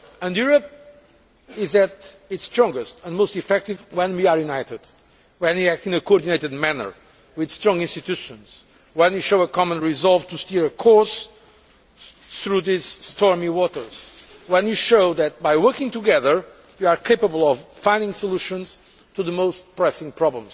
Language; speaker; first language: English; non-native, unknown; Portuguese